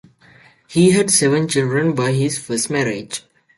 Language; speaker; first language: English; native; English